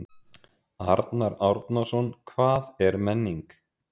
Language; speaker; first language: Icelandic; native; Icelandic